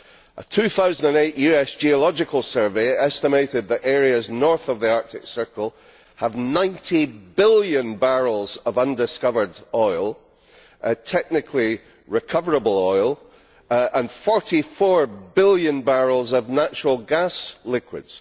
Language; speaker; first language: English; native; English